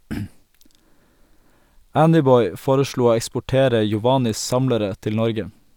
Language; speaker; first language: Norwegian; native; Norwegian